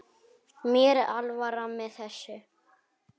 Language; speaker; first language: Icelandic; native; Icelandic